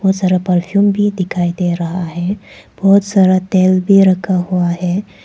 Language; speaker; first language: Hindi; non-native, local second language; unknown